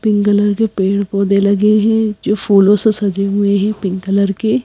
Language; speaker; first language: Hindi; native; Hindi